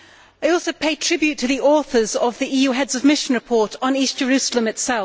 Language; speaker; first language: English; native; English